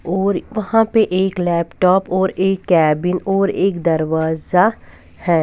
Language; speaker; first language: Hindi; non-native, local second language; Punjabi